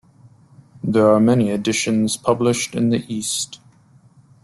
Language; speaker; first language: English; native; English